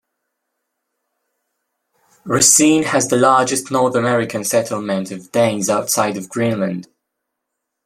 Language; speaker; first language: English; non-native, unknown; Spanish